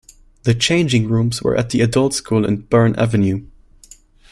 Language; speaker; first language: English; non-native, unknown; German